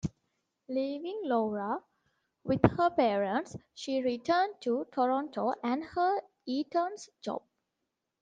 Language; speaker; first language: English; non-native, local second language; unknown